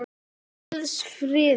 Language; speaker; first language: Icelandic; native; Icelandic